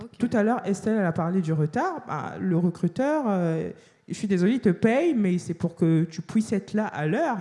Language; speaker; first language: French; non-native, local second language; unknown